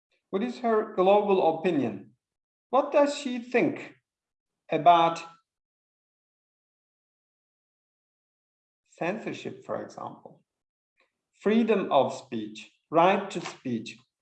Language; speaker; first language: English; non-native, fluent; Turkish